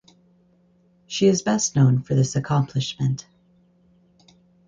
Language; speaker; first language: English; native; English